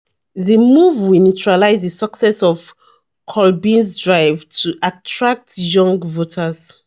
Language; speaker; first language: English; non-native, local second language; Yoruba